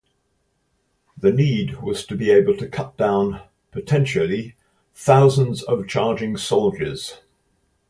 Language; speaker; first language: English; native; English